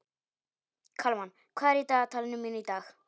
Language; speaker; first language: Icelandic; non-native, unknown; Polish